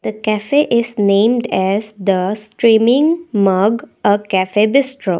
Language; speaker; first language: English; non-native, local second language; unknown